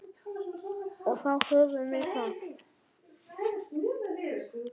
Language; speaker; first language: Icelandic; native; Icelandic